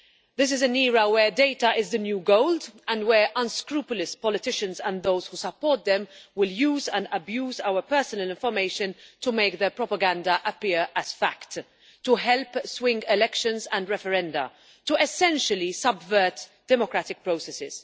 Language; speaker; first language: English; non-native, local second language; Maltese